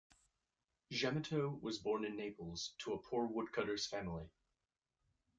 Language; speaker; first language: English; native; English